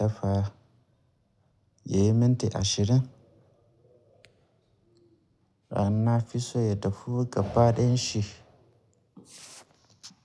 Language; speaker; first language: Hausa; native; Hausa